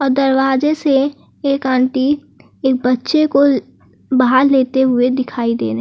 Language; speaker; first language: Hindi; native; Hindi